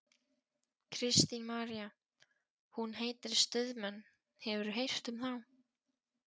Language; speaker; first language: Icelandic; non-native, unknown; Polish